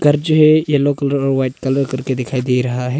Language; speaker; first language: Hindi; non-native, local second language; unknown